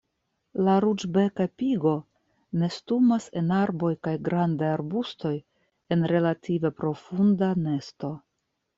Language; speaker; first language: Esperanto; non-native, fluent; Russian